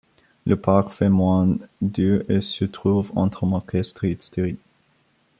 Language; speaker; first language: French; non-native, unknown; Bulgarian